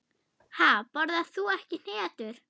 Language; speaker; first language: Icelandic; non-native, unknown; German